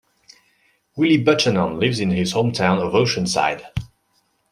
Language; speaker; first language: English; non-native, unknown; French